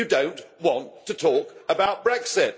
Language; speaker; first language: English; native; English